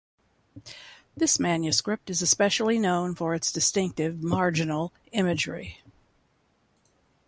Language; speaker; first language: English; native; English